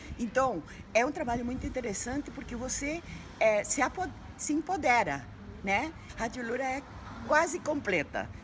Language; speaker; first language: Portuguese; non-native, related language; Spanish